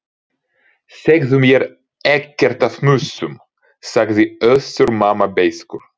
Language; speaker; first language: Icelandic; non-native, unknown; Ukrainian